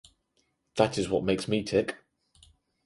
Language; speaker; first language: English; native; English